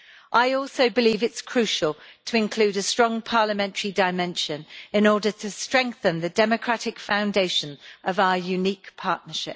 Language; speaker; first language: English; native; English